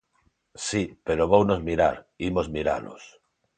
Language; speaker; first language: Galician; non-native, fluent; Spanish